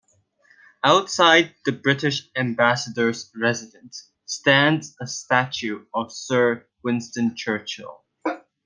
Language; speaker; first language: English; non-native, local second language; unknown